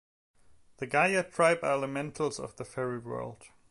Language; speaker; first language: English; non-native, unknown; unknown